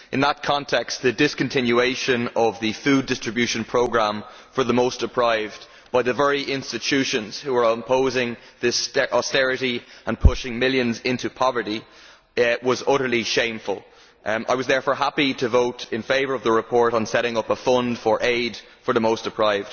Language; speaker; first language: English; native; English